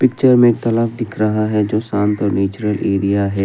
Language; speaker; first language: Hindi; non-native, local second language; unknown